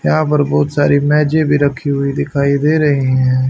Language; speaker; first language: Hindi; native; Hindi